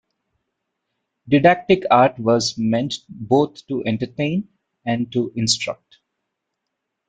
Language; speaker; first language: English; non-native, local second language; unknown